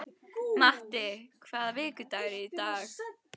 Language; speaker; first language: Icelandic; native; Icelandic